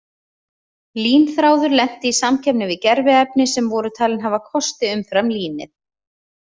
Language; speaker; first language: Icelandic; native; Icelandic